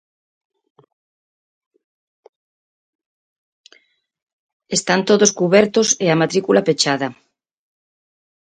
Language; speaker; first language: Galician; native; Galician